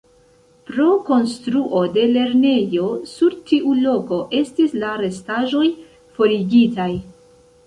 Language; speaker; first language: Esperanto; non-native, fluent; Central Kurdish